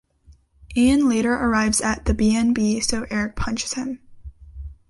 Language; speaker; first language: English; native; English